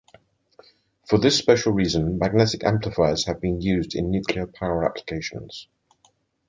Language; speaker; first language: English; native; English